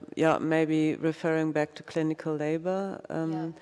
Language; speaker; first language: English; non-native, fluent; German